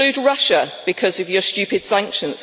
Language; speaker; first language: English; native; English